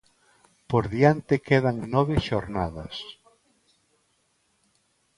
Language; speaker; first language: Galician; non-native, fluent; Spanish